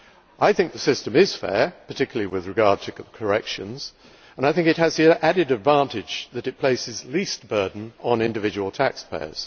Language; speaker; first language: English; native; English